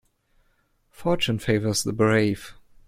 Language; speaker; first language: English; non-native, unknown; German